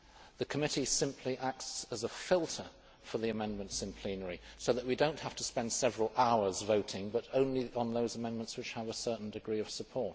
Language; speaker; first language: English; native; English